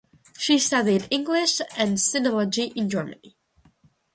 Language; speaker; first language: English; non-native, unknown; Russian